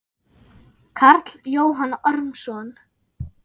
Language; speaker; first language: Icelandic; non-native, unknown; German